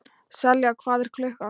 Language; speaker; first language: Icelandic; non-native, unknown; Thai